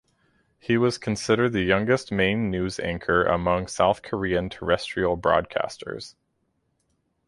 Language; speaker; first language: English; native; English